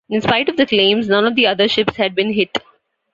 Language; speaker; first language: English; non-native, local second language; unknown